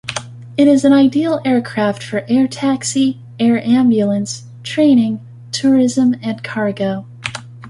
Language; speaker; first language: English; native; English